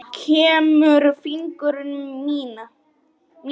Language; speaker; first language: Icelandic; non-native, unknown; Polish